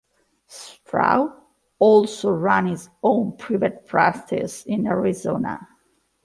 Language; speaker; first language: English; non-native, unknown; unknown